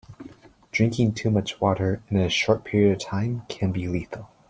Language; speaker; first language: English; native; English